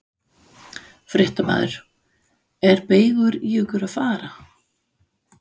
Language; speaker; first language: Icelandic; non-native, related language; Danish